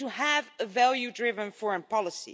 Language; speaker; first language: English; non-native, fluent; Dutch